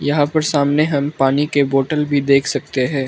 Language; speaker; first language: Hindi; non-native, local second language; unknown